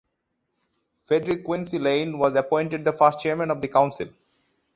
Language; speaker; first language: English; non-native, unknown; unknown